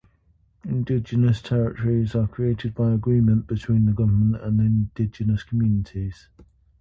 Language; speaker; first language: English; native; English